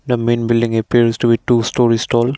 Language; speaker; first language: English; non-native, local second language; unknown